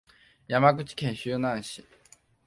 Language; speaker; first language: Japanese; non-native, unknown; Chinese